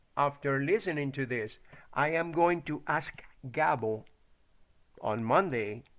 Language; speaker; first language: English; non-native, fluent; Spanish